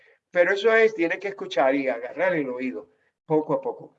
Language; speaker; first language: Spanish; native; Spanish